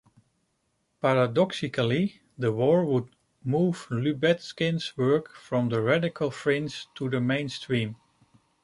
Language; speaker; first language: English; non-native, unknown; Dutch